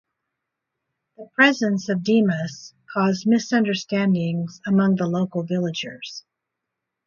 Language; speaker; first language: English; native; English